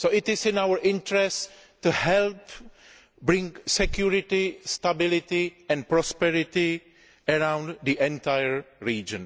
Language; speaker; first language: English; non-native, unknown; Greek